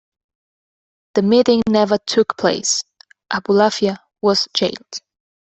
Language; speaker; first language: English; non-native, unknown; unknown